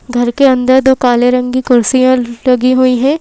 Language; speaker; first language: Hindi; native; Hindi